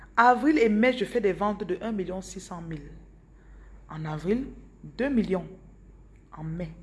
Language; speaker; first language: French; non-native, local second language; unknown